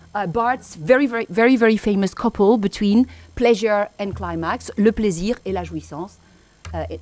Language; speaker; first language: English; non-native, fluent; French